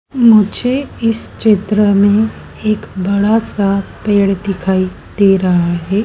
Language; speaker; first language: Hindi; native; Hindi